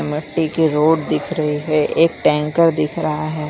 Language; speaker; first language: Hindi; non-native, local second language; Gujarati